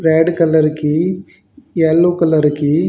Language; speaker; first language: Hindi; native; Hindi